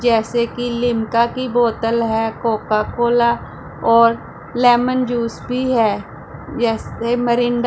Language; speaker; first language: Hindi; non-native, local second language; Punjabi